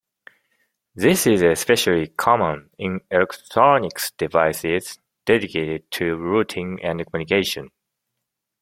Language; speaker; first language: English; non-native, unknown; Japanese